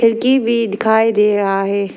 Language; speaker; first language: Hindi; early bilingual, other home language; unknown